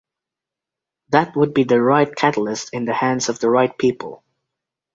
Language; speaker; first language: English; native; English